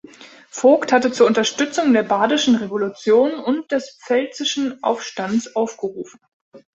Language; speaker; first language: German; native; German